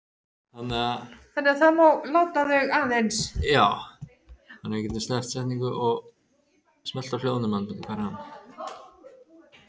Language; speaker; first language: Icelandic; native; Icelandic